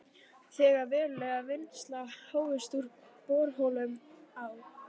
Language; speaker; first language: Icelandic; native; Icelandic